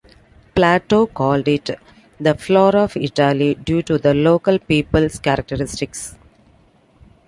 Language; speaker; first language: English; non-native, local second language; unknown